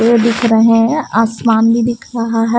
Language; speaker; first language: Hindi; non-native, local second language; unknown